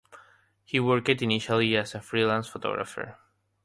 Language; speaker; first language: English; non-native, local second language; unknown